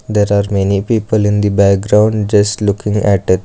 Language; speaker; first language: English; non-native, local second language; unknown